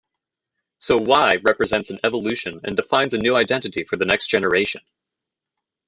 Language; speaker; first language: English; native; English